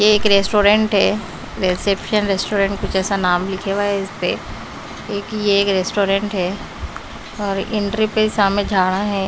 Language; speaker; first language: Hindi; non-native, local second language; Punjabi